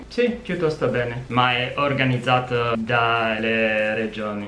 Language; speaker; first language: Italian; non-native, fluent; English